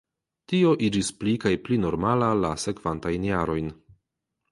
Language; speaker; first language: Esperanto; non-native, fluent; Polish